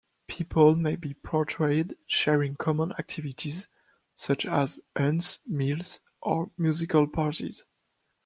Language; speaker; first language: English; non-native, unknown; French